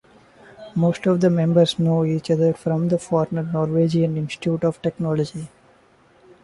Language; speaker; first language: English; non-native, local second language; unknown